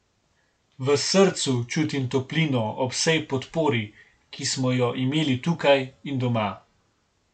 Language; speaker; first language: Slovenian; native; Slovenian